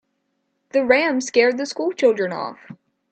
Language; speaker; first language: English; native; English